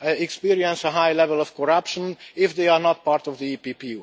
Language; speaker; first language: English; non-native, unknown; Hungarian